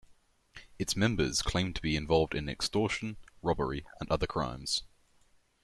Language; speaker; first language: English; native; English